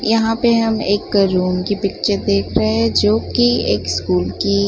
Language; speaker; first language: Hindi; non-native, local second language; Gujarati